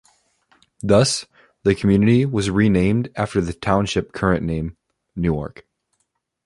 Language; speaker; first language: English; native; English